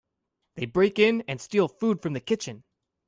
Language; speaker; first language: English; native; English